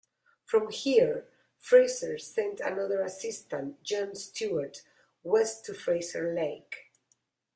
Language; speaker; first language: English; non-native, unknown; Spanish